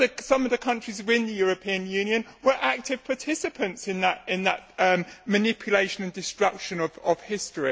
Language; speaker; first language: English; native; English